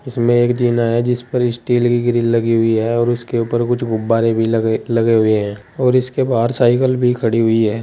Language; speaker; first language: Hindi; native; Hindi